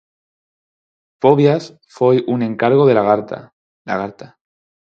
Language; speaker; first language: Galician; non-native, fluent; Spanish